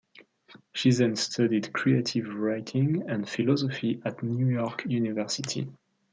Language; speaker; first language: English; non-native, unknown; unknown